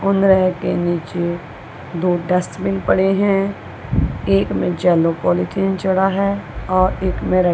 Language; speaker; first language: Hindi; non-native, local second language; Punjabi